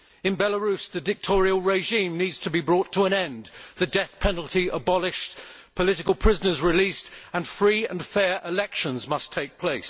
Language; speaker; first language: English; native; English